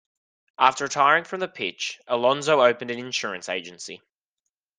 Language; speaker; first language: English; native; English